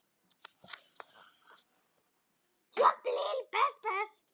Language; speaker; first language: Icelandic; native; Icelandic